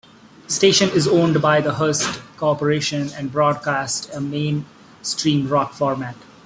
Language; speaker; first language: English; non-native, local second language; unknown